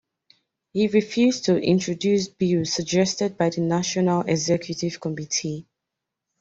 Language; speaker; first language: English; non-native, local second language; Yoruba